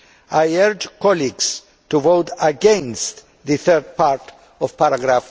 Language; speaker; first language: English; non-native, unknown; Greek